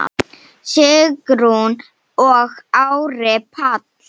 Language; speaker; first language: Icelandic; non-native, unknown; Slovenian